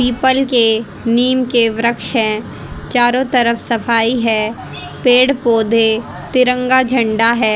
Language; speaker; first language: Hindi; native; Hindi